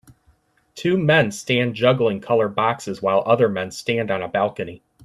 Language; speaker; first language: English; native; English